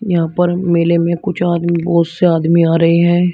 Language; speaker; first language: Hindi; native; Hindi